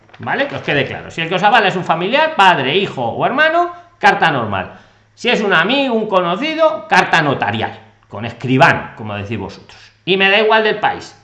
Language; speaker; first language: Spanish; native; Spanish